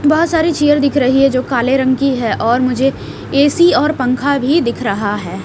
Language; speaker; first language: Hindi; native; Hindi